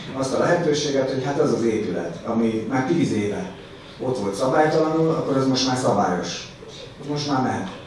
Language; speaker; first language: Hungarian; native; Hungarian